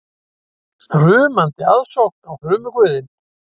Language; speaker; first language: Icelandic; native; Icelandic